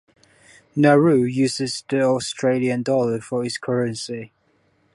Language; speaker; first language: English; non-native, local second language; Cantonese